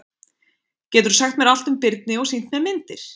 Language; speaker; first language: Icelandic; native; Icelandic